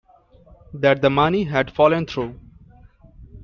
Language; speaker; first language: English; non-native, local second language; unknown